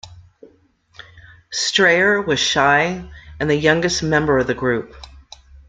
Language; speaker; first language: English; native; English